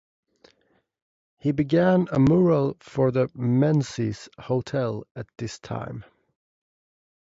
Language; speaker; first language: English; non-native, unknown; Swedish